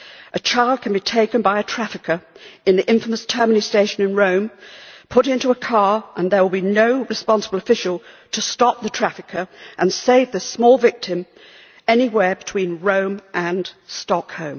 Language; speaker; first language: English; native; English